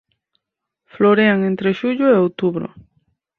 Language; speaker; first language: Galician; native; Galician